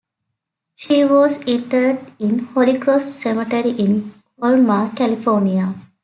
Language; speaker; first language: English; native; English